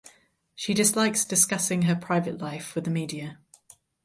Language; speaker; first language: English; native; English